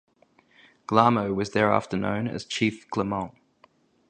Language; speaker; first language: English; native; English